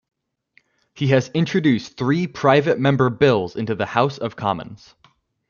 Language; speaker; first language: English; native; English